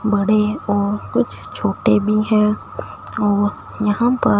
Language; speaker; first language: Hindi; non-native, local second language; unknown